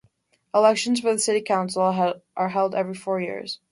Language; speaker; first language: English; native; English